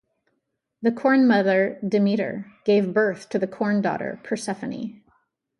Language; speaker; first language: English; native; English